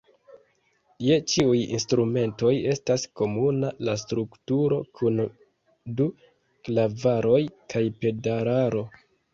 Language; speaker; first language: Esperanto; non-native, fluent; Kinyarwanda